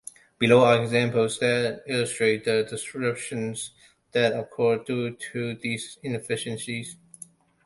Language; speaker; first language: English; non-native, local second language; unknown